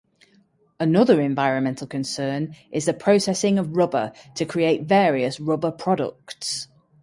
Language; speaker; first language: English; native; English